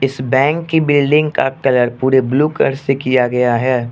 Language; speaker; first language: Hindi; non-native, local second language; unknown